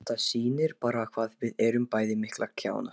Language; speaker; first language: Icelandic; non-native, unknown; Lithuanian